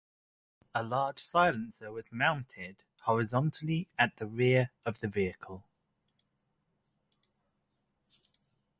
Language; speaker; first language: English; native; English